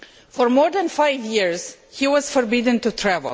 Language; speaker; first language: English; non-native, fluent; Romanian